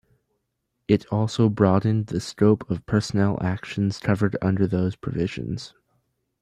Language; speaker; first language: English; native; English